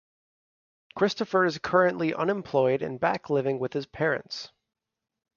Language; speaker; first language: English; native; English